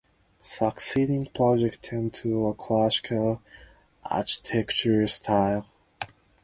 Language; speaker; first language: English; non-native, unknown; Japanese